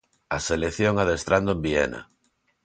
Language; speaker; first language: Galician; non-native, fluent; Spanish